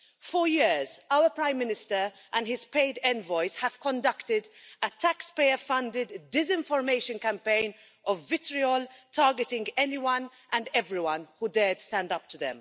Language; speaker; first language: English; non-native, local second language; Maltese